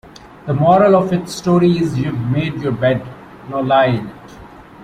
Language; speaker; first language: English; non-native, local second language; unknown